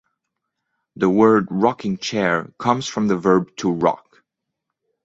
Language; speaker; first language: English; non-native, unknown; French